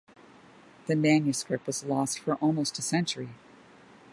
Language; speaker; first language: English; native; English